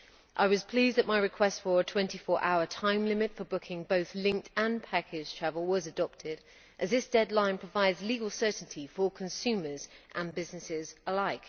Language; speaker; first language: English; native; English